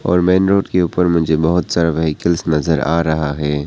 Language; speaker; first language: Hindi; non-native, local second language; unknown